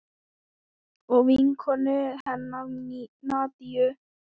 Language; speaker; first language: Icelandic; non-native, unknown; Thai